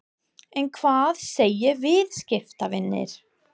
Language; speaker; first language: Icelandic; non-native, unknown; English